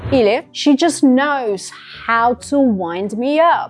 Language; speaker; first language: English; non-native, fluent; Russian